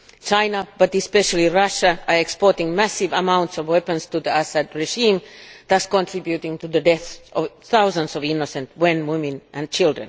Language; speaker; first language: English; non-native, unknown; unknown